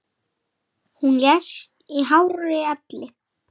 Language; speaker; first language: Icelandic; native; Icelandic